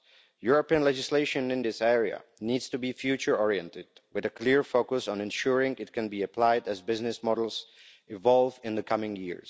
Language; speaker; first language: English; non-native, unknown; Czech